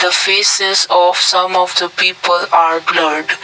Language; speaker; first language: English; non-native, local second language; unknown